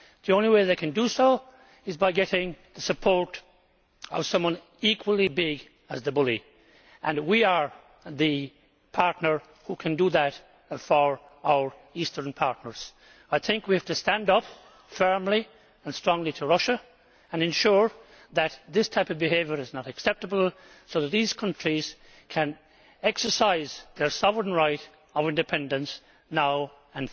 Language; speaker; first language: English; native; English